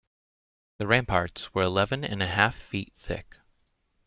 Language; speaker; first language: English; native; English